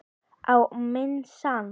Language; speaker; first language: Icelandic; native; Icelandic